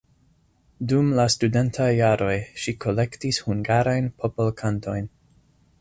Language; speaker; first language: Esperanto; non-native, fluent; English